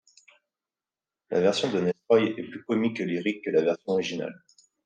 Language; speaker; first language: French; native; French